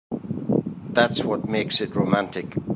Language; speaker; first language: English; native; English